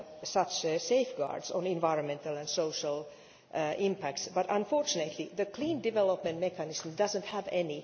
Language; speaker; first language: English; non-native, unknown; Finnish